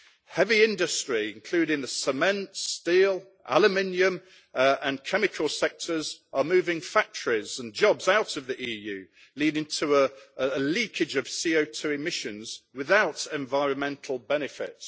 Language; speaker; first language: English; native; English